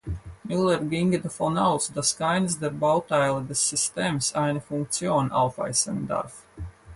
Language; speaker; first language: German; non-native, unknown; Latvian